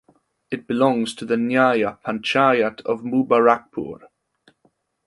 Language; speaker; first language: English; non-native, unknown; German